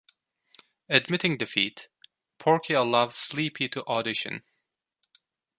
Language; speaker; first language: English; non-native, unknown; Turkish